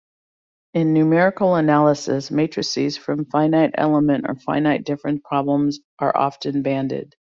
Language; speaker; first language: English; native; English